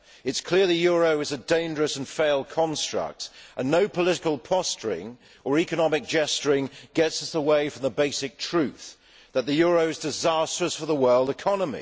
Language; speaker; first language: English; native; English